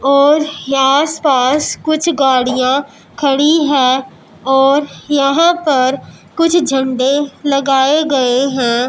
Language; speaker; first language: Hindi; non-native, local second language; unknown